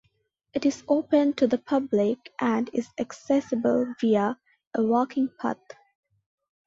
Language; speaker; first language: English; non-native, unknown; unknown